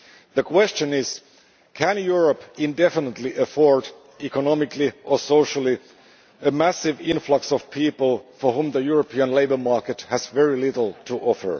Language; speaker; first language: English; non-native, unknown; Finnish